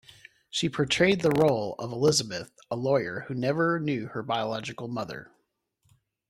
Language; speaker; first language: English; native; English